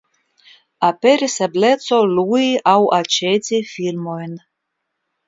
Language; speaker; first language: Esperanto; non-native, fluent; Russian